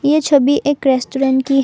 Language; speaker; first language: Hindi; non-native, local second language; Assamese